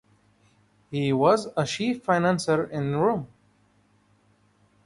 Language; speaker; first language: English; non-native, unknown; Arabic